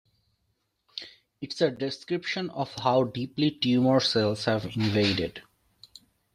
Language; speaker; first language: English; native; English